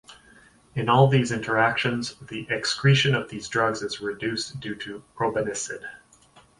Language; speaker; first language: English; native; English